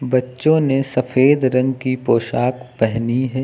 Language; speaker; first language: Hindi; native; Hindi